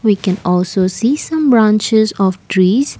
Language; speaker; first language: English; non-native, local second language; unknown